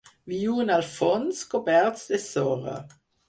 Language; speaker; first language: Catalan; non-native, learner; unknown